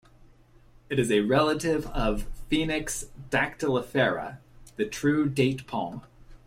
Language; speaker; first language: English; native; English